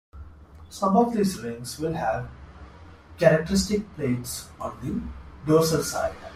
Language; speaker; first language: English; non-native, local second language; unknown